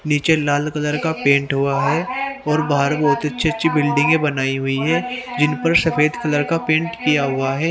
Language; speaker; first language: Hindi; native; Hindi